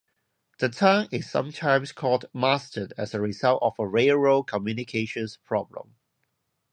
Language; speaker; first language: English; non-native, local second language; Cantonese